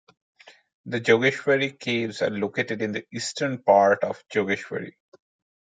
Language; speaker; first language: English; non-native, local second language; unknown